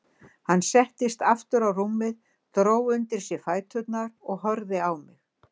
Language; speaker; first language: Icelandic; native; Icelandic